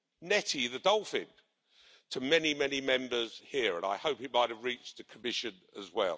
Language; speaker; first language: English; native; English